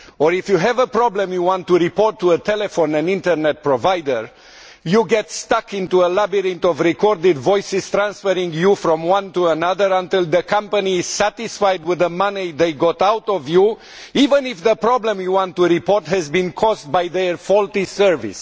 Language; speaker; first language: English; non-native, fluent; Romanian